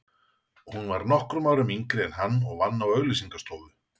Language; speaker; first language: Icelandic; native; Icelandic